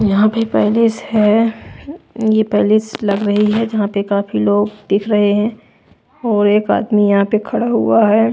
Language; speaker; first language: Hindi; non-native, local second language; Punjabi